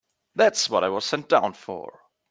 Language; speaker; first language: English; non-native, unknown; German